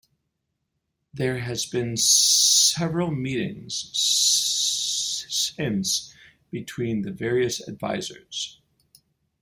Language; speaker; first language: English; native; English